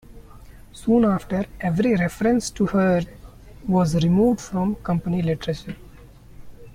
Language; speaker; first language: English; non-native, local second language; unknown